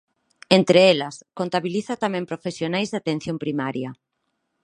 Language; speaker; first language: Galician; non-native, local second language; Spanish